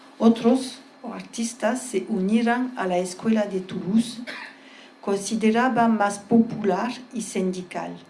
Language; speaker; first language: Spanish; early bilingual, heritage; Spanish